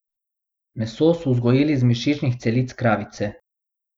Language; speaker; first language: Slovenian; non-native, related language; Bosnian